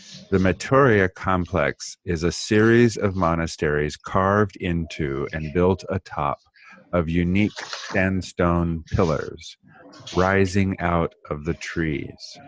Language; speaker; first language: English; native; English